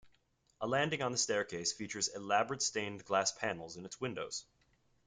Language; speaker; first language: English; native; English